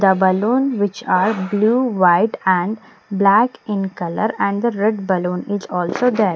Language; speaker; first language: English; non-native, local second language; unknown